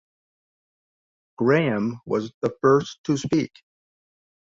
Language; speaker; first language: English; native; English